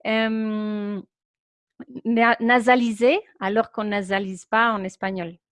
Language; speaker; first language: French; non-native, fluent; Spanish